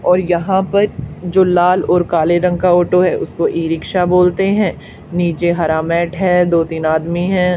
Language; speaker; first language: Hindi; native; Hindi